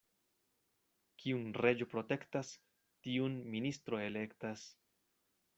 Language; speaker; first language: Esperanto; non-native, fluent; Spanish